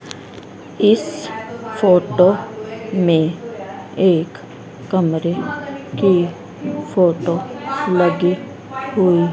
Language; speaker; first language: Hindi; native; Hindi